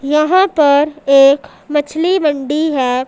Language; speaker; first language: Hindi; non-native, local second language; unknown